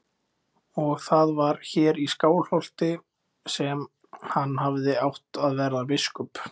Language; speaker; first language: Icelandic; native; Icelandic